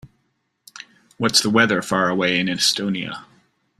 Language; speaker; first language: English; native; English